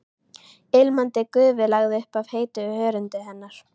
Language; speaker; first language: Icelandic; native; Icelandic